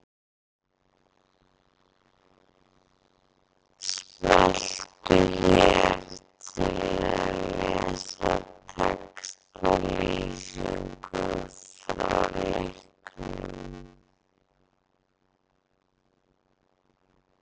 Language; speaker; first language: Icelandic; native; Icelandic